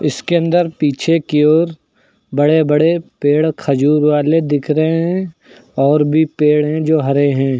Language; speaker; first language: Hindi; native; Hindi